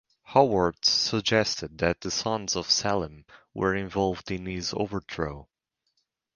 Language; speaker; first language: English; native; English